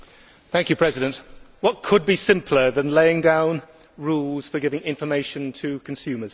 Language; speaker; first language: English; native; English